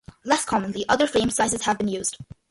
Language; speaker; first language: English; early bilingual, other home language; Malayalam